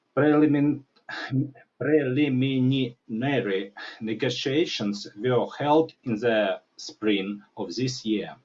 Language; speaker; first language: English; non-native, learner; Ukrainian